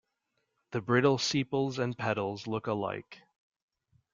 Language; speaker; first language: English; native; English